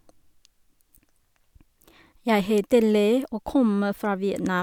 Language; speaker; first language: Norwegian; non-native, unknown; Vietnamese